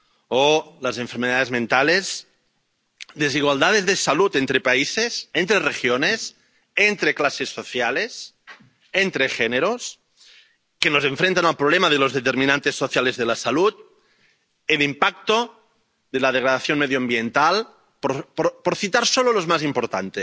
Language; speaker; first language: Spanish; non-native, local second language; Catalan